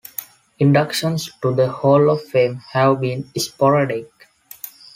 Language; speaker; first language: English; non-native, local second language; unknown